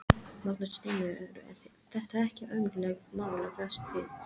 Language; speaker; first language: Icelandic; non-native, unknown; English